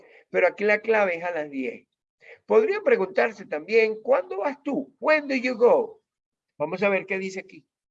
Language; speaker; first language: Spanish; native; Spanish